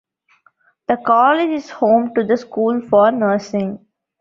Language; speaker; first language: English; non-native, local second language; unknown